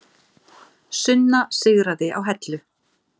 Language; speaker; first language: Icelandic; native; Icelandic